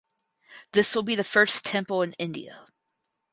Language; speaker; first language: English; native; English